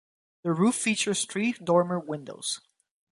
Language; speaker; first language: English; native; English